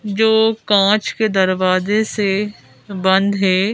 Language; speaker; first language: Hindi; native; Hindi